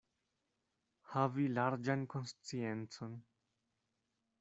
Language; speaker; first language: Esperanto; non-native, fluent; Spanish